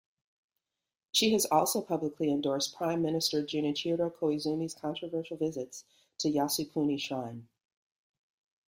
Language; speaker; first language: English; native; English